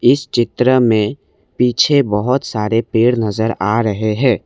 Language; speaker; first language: Hindi; non-native, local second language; Assamese